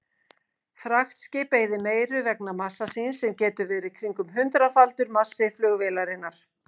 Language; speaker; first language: Icelandic; native; Icelandic